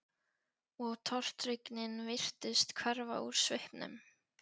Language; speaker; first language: Icelandic; non-native, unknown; Polish